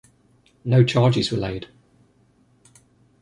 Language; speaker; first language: English; native; English